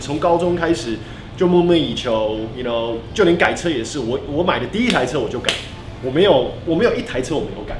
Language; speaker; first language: Chinese; early bilingual, other home language; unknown